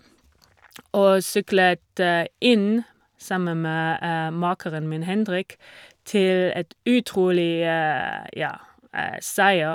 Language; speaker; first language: Norwegian; non-native, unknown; German